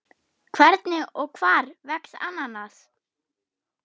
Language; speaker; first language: Icelandic; non-native, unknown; German